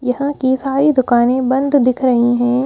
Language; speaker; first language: Hindi; native; Hindi